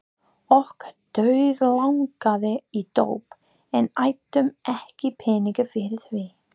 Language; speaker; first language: Icelandic; non-native, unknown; English